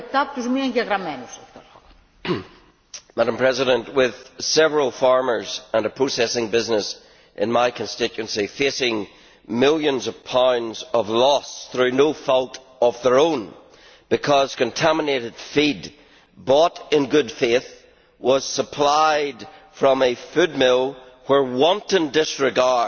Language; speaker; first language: English; native; English